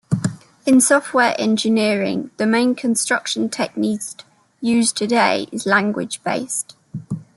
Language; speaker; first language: English; native; English